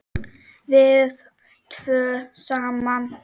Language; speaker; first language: Icelandic; non-native, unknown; Czech